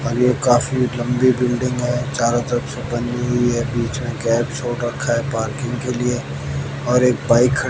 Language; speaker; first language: Hindi; native; Hindi